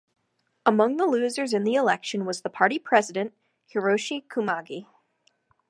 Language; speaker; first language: English; native; English